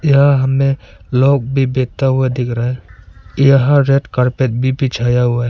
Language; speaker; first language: Hindi; non-native, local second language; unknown